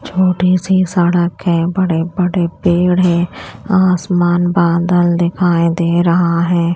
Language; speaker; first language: Hindi; non-native, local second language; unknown